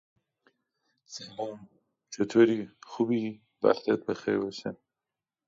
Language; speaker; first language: English; native; English